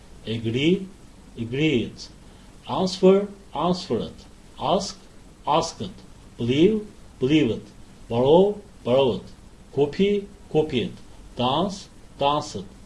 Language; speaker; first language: English; non-native, fluent; Turkish